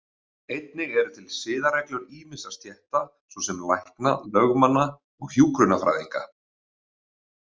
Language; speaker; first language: Icelandic; native; Icelandic